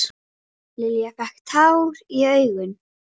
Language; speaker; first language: Icelandic; native; Icelandic